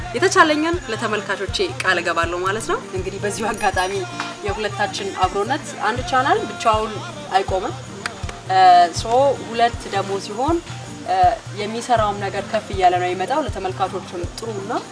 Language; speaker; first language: Amharic; native; Amharic